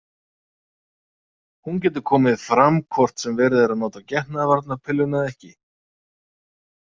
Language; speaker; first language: Icelandic; native; Icelandic